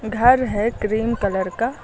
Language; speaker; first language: Hindi; native; Hindi